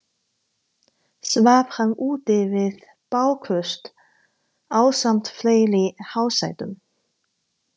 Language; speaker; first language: Icelandic; non-native, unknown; Chinese